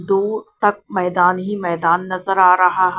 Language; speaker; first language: Hindi; non-native, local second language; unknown